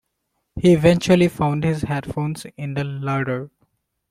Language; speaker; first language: English; non-native, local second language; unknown